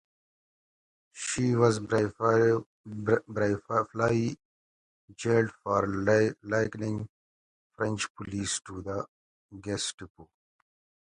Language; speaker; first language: English; native; English